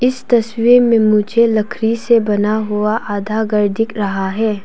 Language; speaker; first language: Hindi; non-native, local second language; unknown